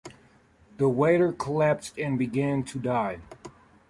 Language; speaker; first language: English; native; English